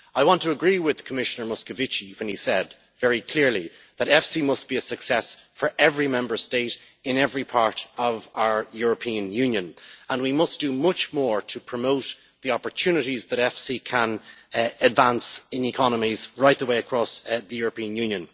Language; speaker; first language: English; native; English